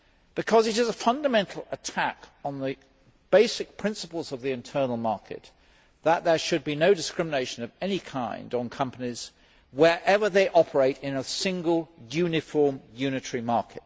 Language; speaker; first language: English; native; English